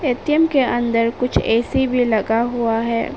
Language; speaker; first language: Hindi; non-native, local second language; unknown